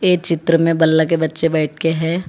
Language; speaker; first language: Hindi; non-native, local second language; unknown